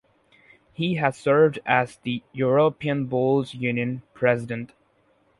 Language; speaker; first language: English; non-native, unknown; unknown